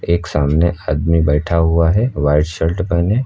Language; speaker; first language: Hindi; native; Hindi